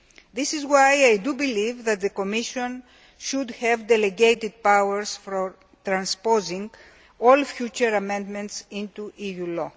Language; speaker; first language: English; non-native, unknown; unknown